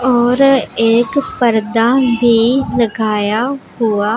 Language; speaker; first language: Hindi; non-native, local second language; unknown